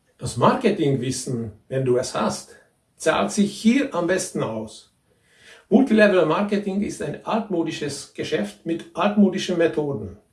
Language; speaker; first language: German; non-native, fluent; Hungarian